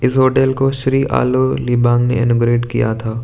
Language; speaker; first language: Hindi; non-native, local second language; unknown